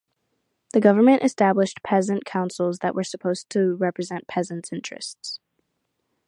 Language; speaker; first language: English; native; English